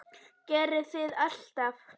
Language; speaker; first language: Icelandic; non-native, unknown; Polish